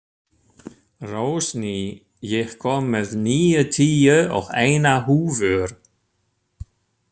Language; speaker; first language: Icelandic; non-native, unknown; German